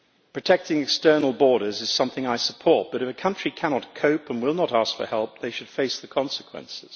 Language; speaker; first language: English; native; English